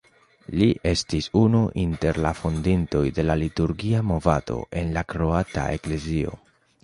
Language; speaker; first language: Esperanto; non-native, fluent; Spanish